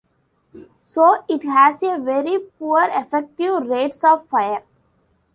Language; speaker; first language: English; non-native, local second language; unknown